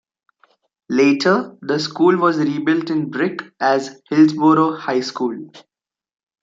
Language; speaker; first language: English; non-native, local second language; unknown